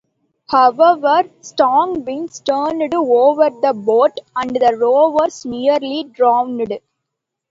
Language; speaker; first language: English; non-native, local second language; Tamil